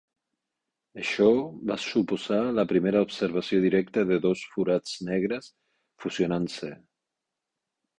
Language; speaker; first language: Catalan; non-native, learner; Spanish